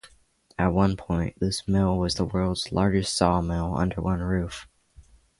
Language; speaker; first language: English; native; English